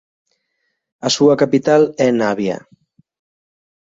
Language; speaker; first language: Galician; native; Galician